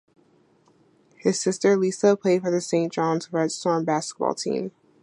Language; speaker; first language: English; native; English